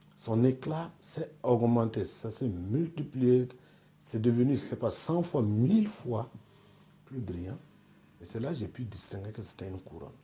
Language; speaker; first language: French; non-native, local second language; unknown